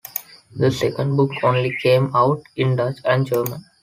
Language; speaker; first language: English; non-native, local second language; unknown